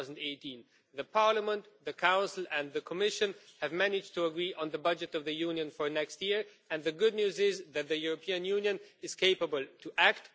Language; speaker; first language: English; non-native, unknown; Romanian